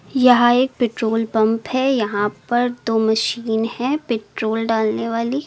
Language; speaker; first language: Hindi; native; Hindi